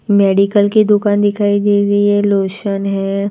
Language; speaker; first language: Hindi; non-native, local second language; Gujarati